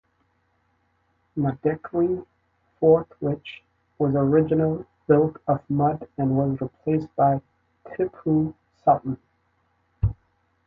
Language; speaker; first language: English; native; English